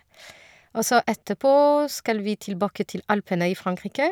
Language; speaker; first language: Norwegian; non-native, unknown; French